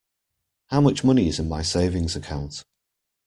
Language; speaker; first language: English; native; English